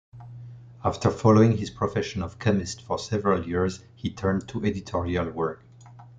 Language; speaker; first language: English; non-native, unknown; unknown